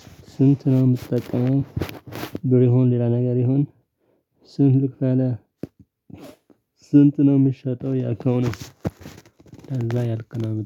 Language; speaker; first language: Amharic; non-native, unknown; Tigrinya